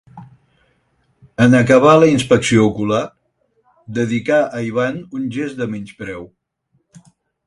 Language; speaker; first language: Catalan; non-native, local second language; Spanish